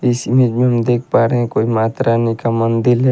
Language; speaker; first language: Hindi; native; Hindi